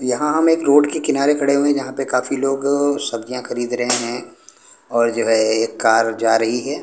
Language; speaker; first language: Hindi; non-native, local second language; Punjabi